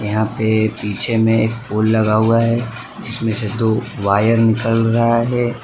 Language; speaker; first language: Hindi; non-native, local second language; Gujarati